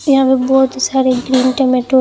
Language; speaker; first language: Hindi; non-native, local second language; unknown